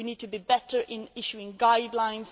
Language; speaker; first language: English; non-native, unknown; Swedish